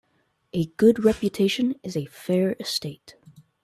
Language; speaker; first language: English; native; English